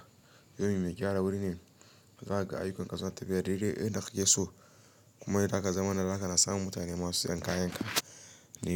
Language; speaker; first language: Hausa; native; Hausa